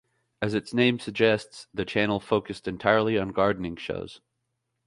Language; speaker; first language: English; native; English